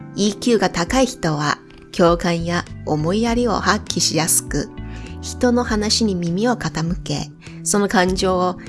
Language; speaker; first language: Japanese; non-native, fluent; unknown